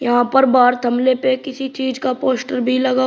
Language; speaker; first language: Hindi; native; Hindi